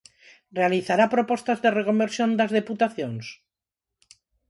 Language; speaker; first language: Galician; non-native, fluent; Spanish